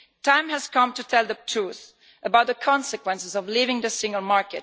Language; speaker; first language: English; non-native, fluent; Italian